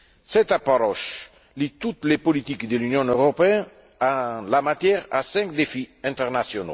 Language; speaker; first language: French; non-native, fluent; Italian